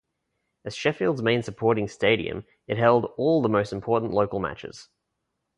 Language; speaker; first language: English; native; English